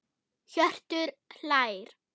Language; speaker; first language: Icelandic; non-native, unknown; German